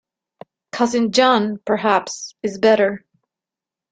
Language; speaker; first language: English; non-native, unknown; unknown